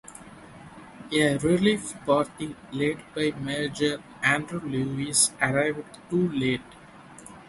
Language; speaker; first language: English; non-native, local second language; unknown